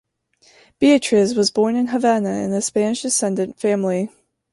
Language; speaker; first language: English; native; English